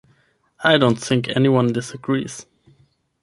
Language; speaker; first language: English; non-native, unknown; German